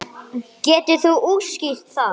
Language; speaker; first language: Icelandic; non-native, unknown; English